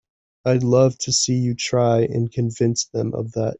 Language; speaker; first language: English; native; English